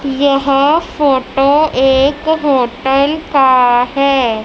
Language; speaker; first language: Hindi; native; Hindi